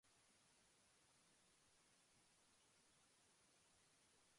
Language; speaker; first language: English; non-native, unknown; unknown